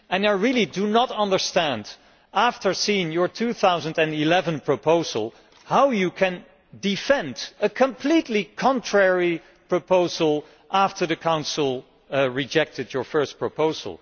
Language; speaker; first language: English; non-native, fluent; Dutch